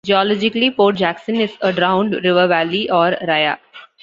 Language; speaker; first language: English; non-native, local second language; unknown